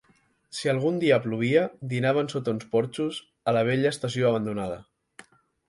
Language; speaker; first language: Catalan; native; Catalan